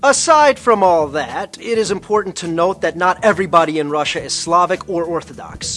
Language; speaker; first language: English; early bilingual, other home language; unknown